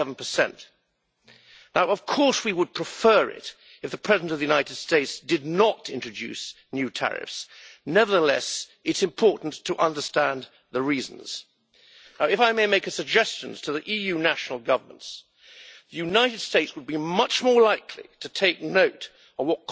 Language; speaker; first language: English; native; English